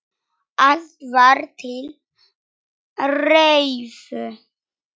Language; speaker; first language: Icelandic; non-native, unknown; Polish